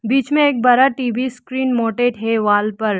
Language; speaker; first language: Hindi; non-native, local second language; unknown